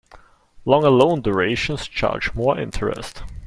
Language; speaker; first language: English; non-native, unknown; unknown